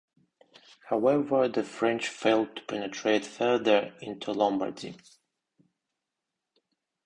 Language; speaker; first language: English; non-native, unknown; Russian